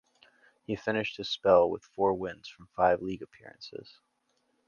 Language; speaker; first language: English; native; English